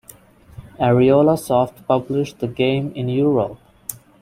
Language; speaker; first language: English; non-native, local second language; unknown